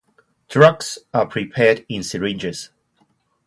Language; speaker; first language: English; non-native, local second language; Cantonese